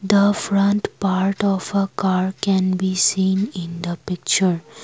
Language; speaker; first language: English; non-native, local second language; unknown